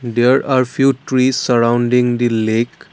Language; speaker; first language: English; non-native, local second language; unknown